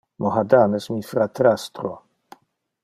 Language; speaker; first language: Interlingua; non-native, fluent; Dutch